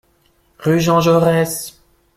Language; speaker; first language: French; native; French